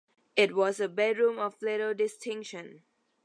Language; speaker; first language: English; non-native, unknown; Thai